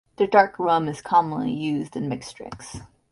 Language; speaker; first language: English; native; English